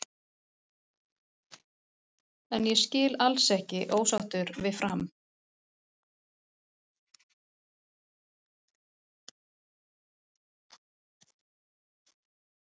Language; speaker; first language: Icelandic; native; Icelandic